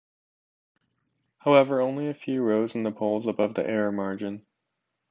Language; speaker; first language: English; native; English